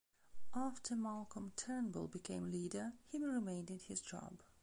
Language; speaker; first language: English; non-native, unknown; Belarusian